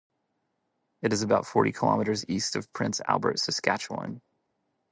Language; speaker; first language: English; native; English